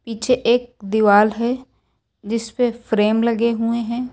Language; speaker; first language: Hindi; native; Hindi